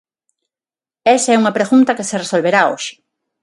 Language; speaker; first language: Galician; non-native, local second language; Spanish